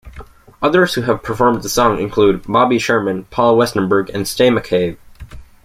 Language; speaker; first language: English; native; English